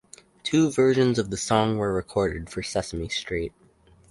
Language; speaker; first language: English; native; English